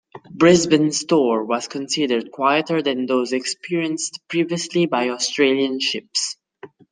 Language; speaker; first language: English; non-native, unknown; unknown